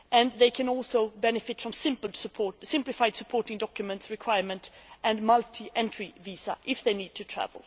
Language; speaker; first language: English; non-native, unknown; Swedish